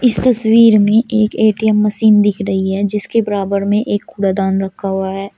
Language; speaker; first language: Hindi; native; Hindi